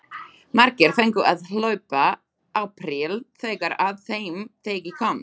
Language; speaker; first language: Icelandic; non-native, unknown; Slovak